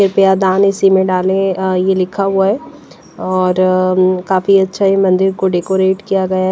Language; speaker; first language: Hindi; non-native, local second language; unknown